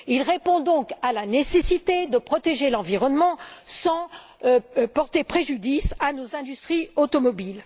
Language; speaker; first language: French; native; French